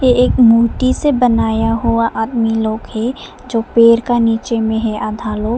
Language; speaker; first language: Hindi; non-native, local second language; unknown